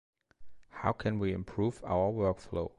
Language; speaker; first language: English; non-native, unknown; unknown